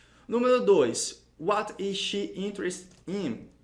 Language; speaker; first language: English; non-native, fluent; Portuguese